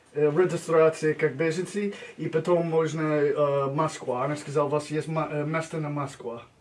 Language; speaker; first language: Russian; non-native, learner; English